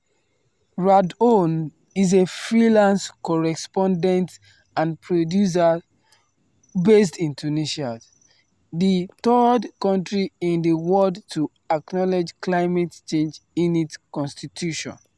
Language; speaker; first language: English; non-native, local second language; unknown